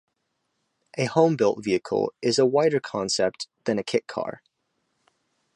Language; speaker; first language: English; native; English